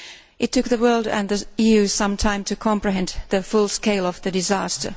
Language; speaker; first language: English; non-native, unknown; Finnish